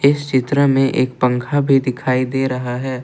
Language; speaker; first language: Hindi; non-native, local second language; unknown